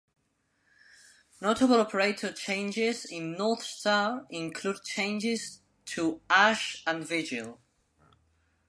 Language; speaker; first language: English; non-native, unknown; Spanish